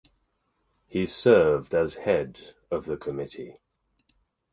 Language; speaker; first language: English; native; English